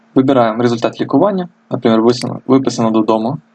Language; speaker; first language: Ukrainian; non-native, local second language; Russian